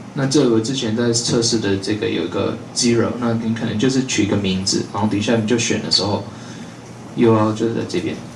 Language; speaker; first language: Chinese; early bilingual, other home language; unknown